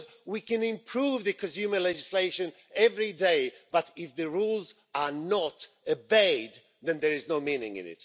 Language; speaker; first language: English; non-native, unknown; Swedish